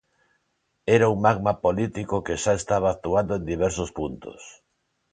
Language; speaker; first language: Galician; non-native, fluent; Spanish